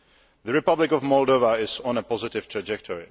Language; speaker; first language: English; non-native, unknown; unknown